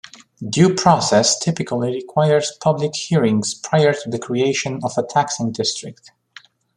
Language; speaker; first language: English; non-native, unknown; Romanian